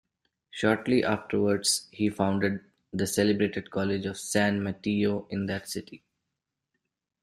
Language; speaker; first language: English; non-native, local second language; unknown